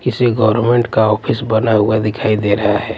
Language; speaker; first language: Hindi; non-native, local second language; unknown